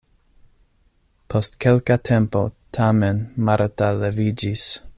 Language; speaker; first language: Esperanto; non-native, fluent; English